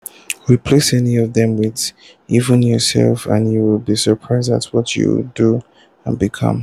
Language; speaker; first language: English; non-native, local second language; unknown